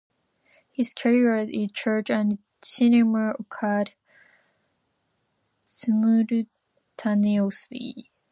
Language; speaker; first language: English; non-native, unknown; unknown